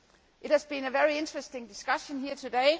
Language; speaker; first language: English; non-native, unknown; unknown